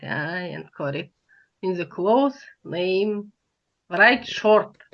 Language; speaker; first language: English; non-native, learner; Russian